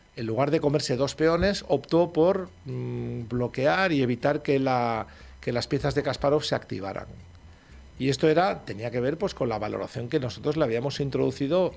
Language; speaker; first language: Spanish; native; Spanish